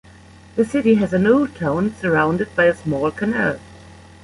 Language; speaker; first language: English; non-native, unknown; German